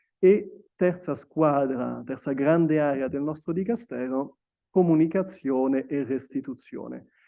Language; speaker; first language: Italian; non-native, fluent; French